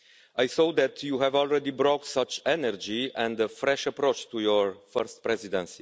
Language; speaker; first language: English; non-native, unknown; Romanian